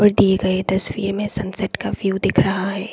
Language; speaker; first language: Hindi; non-native, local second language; Assamese